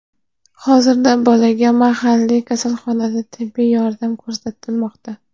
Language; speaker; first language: Uzbek; non-native, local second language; Kazakh